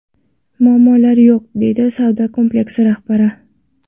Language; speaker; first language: Uzbek; non-native, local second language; Kara-Kalpak